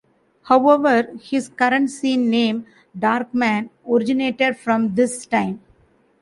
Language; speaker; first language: English; non-native, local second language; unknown